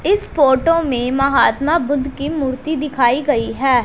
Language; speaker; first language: Hindi; non-native, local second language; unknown